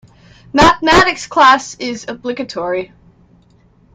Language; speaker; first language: English; native; English